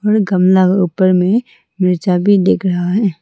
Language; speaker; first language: Hindi; non-native, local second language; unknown